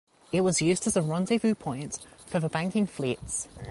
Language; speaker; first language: English; native; English